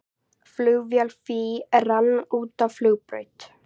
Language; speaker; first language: Icelandic; native; Icelandic